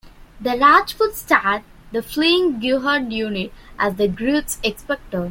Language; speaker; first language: English; non-native, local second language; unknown